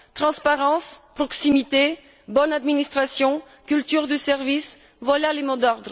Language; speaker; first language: French; non-native, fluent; Bulgarian